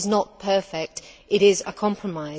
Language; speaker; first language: English; native; English